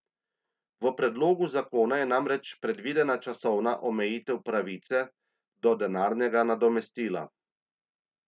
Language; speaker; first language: Slovenian; native; Slovenian